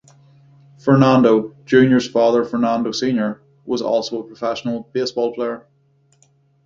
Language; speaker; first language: English; native; English